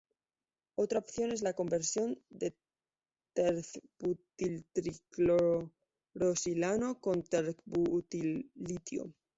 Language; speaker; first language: Spanish; native; Spanish